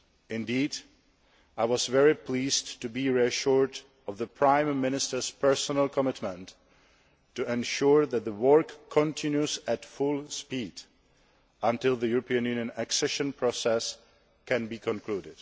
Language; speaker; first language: English; non-native, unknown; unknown